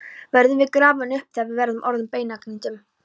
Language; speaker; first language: Icelandic; non-native, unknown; Polish